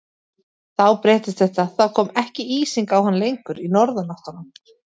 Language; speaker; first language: Icelandic; native; Icelandic